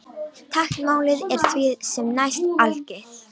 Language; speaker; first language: Icelandic; non-native, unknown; Romanian